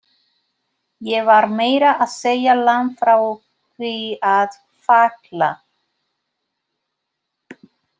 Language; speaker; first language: Icelandic; non-native, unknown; Spanish